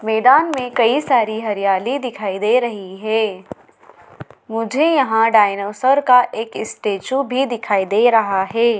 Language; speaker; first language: Hindi; native; Hindi